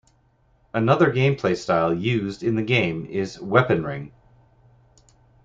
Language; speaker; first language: English; native; English